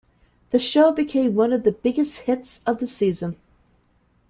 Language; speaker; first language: English; native; English